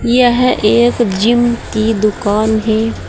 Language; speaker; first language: Hindi; native; Hindi